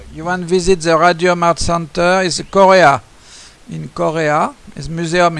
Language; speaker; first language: English; non-native, learner; French